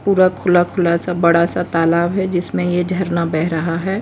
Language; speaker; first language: Hindi; non-native, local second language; Gujarati